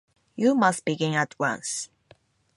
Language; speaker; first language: English; non-native, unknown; Japanese